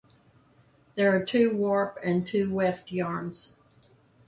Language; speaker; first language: English; native; English